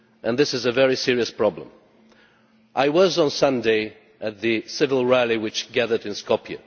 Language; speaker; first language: English; non-native, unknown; Bulgarian